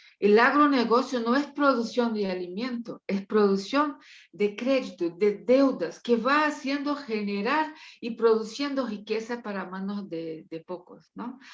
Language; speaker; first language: Spanish; non-native, related language; Portuguese